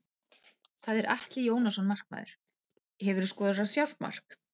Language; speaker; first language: Icelandic; native; Icelandic